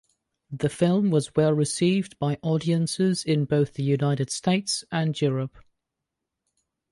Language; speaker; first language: English; native; English